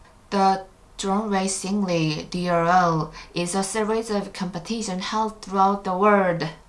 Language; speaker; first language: English; non-native, learner; Korean